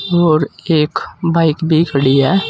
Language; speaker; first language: Hindi; native; Hindi